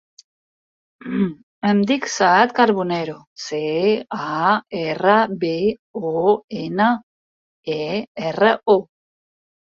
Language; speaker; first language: Catalan; non-native, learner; Spanish